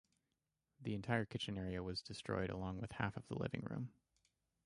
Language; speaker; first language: English; native; English